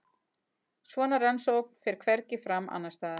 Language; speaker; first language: Icelandic; native; Icelandic